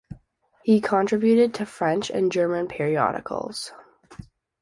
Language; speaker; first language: English; native; English